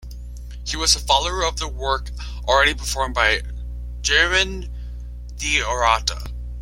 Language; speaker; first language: English; native; English